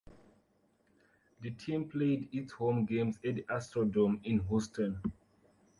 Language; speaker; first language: English; non-native, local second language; Kinyarwanda